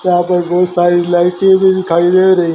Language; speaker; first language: Hindi; native; Hindi